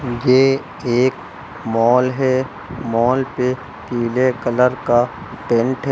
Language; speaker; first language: Hindi; native; Hindi